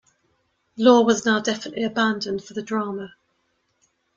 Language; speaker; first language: English; native; English